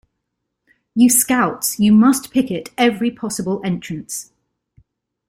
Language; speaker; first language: English; native; English